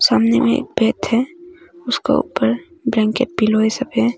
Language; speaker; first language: Hindi; non-native, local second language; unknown